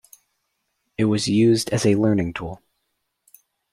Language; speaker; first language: English; native; English